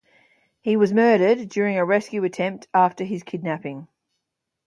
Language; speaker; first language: English; native; English